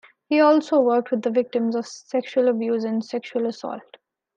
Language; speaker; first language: English; non-native, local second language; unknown